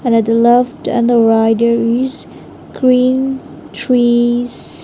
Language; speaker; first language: English; non-native, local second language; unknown